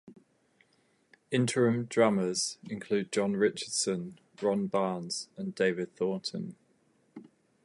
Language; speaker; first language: English; native; English